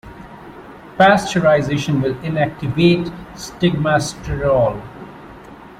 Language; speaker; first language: English; non-native, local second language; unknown